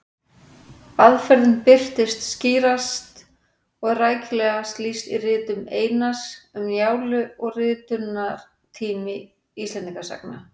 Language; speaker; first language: Icelandic; native; Icelandic